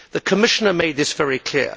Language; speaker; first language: English; native; English